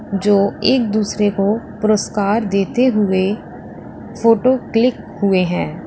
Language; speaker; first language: Hindi; native; Hindi